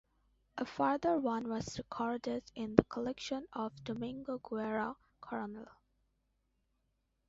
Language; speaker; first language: English; non-native, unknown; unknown